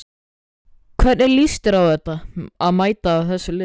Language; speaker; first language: Icelandic; native; Icelandic